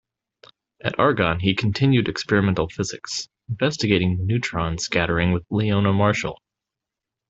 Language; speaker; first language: English; native; English